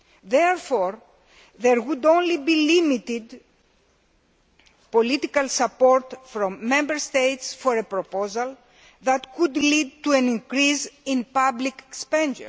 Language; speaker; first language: English; non-native, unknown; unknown